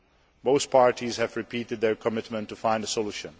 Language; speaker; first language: English; non-native, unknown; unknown